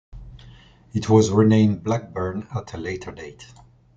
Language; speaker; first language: English; non-native, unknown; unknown